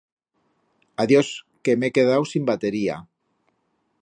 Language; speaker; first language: Aragonese; native; Aragonese